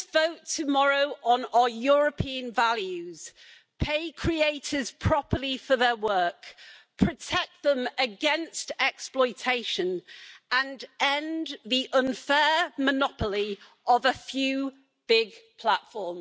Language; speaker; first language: English; native; English